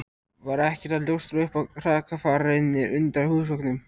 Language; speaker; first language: Icelandic; native; Icelandic